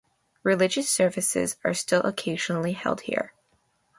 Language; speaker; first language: English; native; English